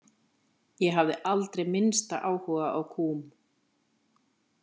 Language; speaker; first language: Icelandic; native; Icelandic